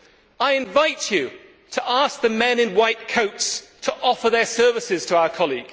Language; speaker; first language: English; native; English